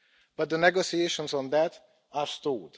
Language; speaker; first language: English; non-native, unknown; Hungarian